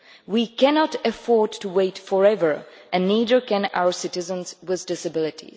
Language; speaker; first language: English; non-native, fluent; Czech